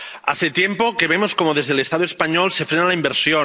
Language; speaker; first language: Spanish; non-native, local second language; Catalan